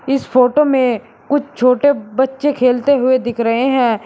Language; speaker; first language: Hindi; native; Hindi